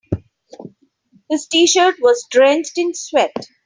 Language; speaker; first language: English; non-native, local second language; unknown